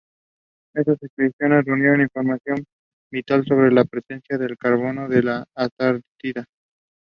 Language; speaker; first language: English; non-native, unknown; Spanish